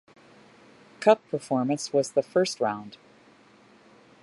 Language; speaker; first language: English; native; English